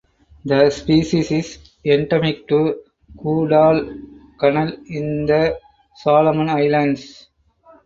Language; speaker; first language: English; non-native, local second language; Tamil